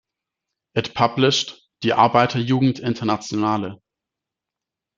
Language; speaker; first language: English; non-native, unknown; German